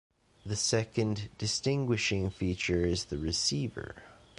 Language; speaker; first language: English; native; English